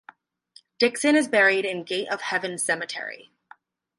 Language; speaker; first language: English; native; English